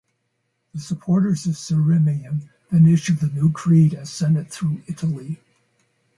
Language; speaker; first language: English; native; English